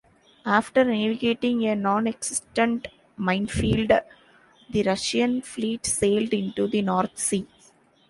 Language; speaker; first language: English; non-native, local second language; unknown